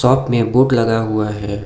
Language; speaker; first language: Hindi; non-native, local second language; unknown